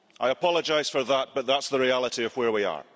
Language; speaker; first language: English; early bilingual, heritage; English